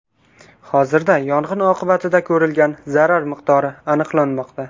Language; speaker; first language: Uzbek; native; Uzbek